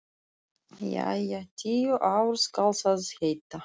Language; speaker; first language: Icelandic; non-native, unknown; Russian